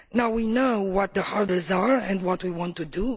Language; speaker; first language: English; non-native, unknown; Romanian